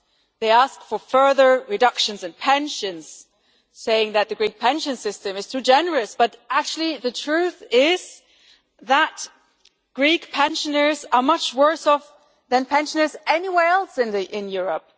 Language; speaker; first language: English; non-native, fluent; German